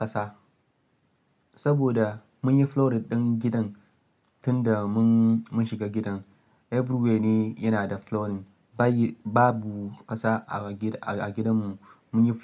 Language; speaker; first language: Hausa; non-native, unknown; Yoruba